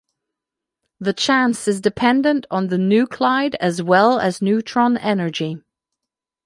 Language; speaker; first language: English; non-native, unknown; French